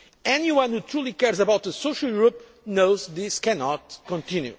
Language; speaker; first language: English; non-native, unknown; Portuguese